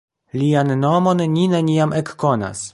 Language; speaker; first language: Esperanto; non-native, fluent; Polish